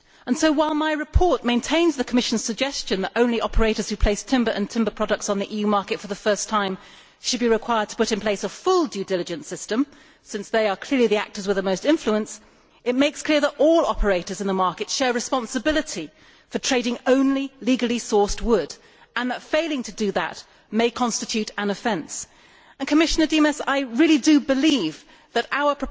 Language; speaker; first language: English; native; English